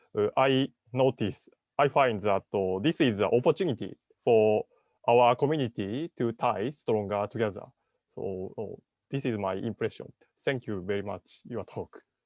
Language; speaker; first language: English; non-native, learner; Japanese